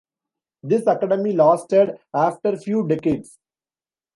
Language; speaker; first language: English; non-native, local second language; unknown